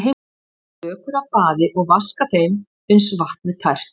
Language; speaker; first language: Icelandic; native; Icelandic